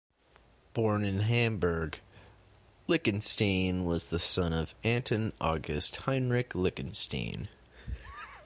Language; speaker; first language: English; native; English